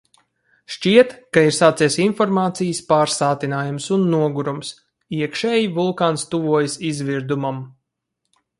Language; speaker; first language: Latvian; native; Latvian